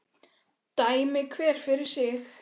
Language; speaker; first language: Icelandic; native; Icelandic